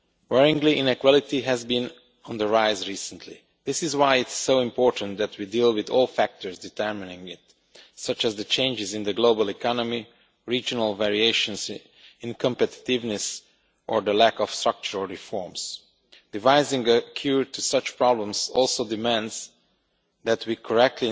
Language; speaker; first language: English; non-native, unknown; Romanian